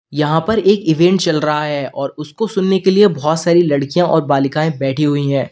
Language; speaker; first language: Hindi; native; Hindi